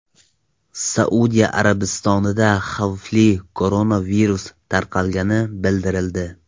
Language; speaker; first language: Uzbek; non-native, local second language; Tajik